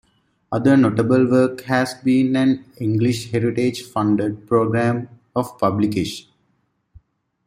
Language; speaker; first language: English; native; English